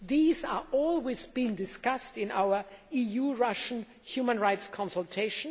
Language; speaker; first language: English; non-native, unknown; German